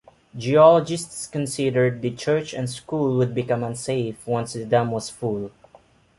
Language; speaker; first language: English; non-native, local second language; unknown